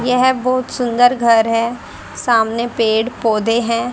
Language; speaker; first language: Hindi; native; Hindi